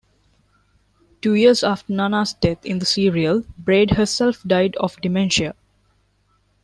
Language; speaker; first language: English; non-native, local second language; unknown